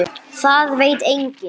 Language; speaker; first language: Icelandic; non-native, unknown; English